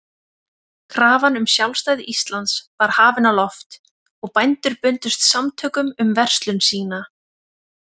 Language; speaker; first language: Icelandic; native; Icelandic